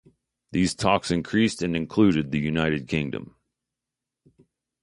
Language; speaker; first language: English; native; English